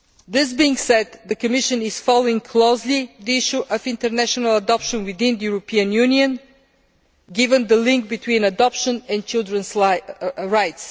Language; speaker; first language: English; non-native, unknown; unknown